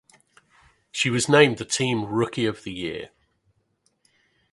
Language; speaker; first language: English; native; English